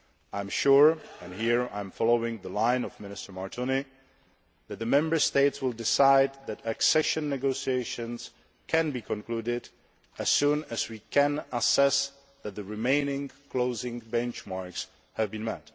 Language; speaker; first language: English; non-native, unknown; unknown